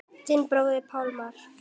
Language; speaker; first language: Icelandic; native; Icelandic